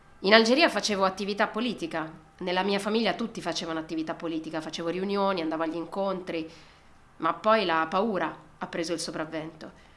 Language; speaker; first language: Italian; non-native, fluent; Arabic